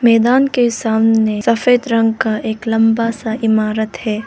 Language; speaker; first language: Hindi; non-native, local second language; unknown